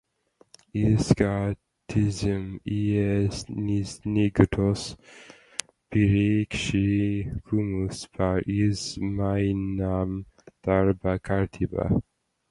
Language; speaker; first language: Latvian; early bilingual, heritage; Latvian